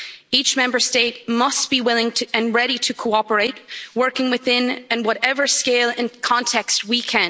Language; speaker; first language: English; native; English